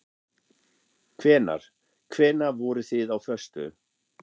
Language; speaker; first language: Icelandic; non-native, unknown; German